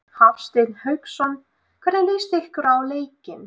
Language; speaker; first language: Icelandic; non-native, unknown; Russian